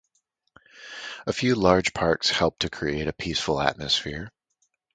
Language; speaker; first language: English; native; English